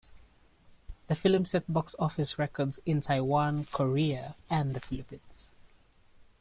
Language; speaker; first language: English; native; English